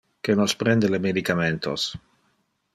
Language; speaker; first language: Interlingua; non-native, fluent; Dutch